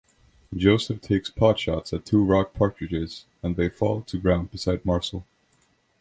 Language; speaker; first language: English; non-native, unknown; Estonian